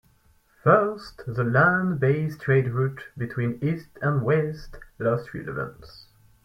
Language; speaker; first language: English; non-native, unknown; French